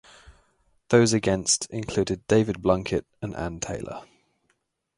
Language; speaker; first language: English; native; English